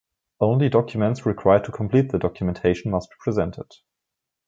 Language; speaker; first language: English; non-native, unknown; German